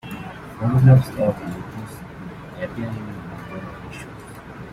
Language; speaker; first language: English; native; English